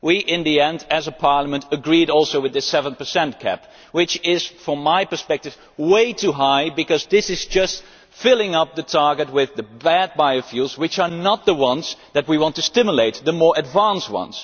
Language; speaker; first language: English; non-native, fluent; Dutch